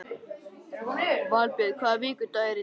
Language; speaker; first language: Icelandic; native; Icelandic